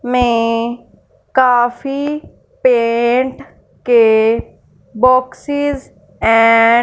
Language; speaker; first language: Hindi; non-native, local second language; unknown